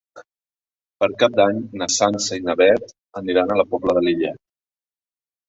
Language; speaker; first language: Catalan; native; Catalan